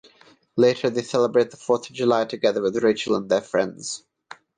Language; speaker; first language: English; non-native, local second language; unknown